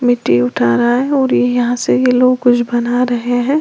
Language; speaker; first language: Hindi; native; Hindi